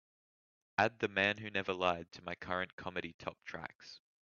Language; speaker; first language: English; native; English